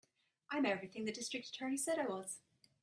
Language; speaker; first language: English; native; English